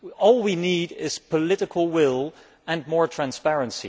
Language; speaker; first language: English; non-native, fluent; Dutch